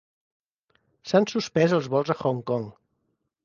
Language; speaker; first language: Catalan; native; Catalan